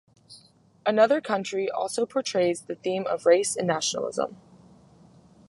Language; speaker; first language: English; native; English